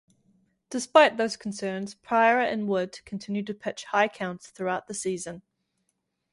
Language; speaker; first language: English; native; English